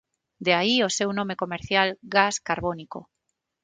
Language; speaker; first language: Galician; non-native, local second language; Spanish